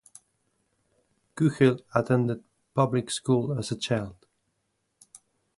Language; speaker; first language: English; native; English